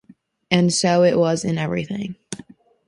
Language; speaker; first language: English; native; English